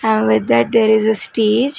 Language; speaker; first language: English; non-native, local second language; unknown